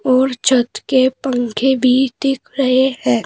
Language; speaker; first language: Hindi; native; Hindi